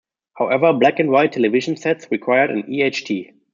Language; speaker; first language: English; non-native, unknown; German